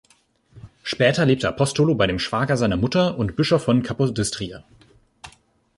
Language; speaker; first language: German; native; German